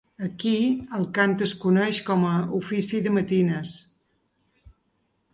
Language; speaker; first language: Catalan; native; Catalan